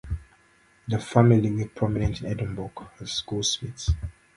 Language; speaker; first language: English; non-native, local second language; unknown